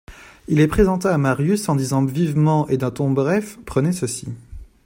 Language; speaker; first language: French; non-native, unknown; Chinese